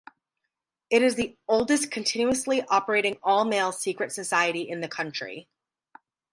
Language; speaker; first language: English; native; English